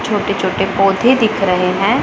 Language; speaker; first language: Hindi; non-native, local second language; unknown